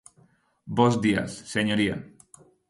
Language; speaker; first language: Galician; non-native, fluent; Spanish